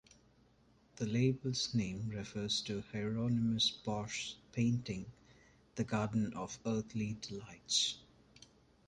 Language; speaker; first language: English; non-native, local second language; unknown